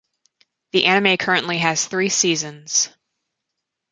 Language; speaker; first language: English; native; English